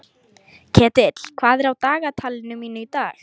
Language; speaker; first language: Icelandic; non-native, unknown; Lithuanian